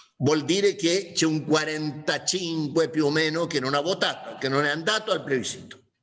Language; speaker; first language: Italian; non-native, fluent; Spanish